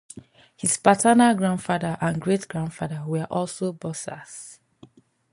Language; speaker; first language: English; non-native, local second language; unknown